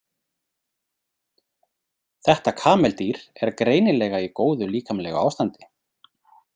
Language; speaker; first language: Icelandic; native; Icelandic